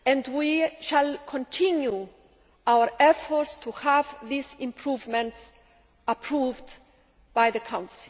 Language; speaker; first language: English; non-native, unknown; Greek